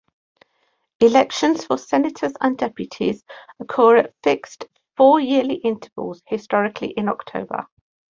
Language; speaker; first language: English; native; English